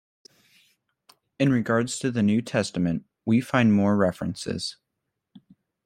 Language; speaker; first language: English; native; English